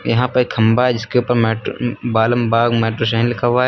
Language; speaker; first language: Hindi; native; Hindi